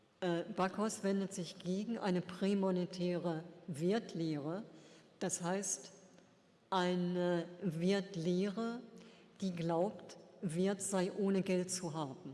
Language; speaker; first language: German; native; German